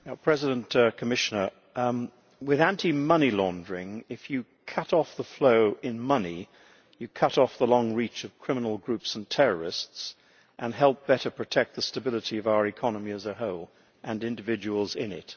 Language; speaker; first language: English; native; English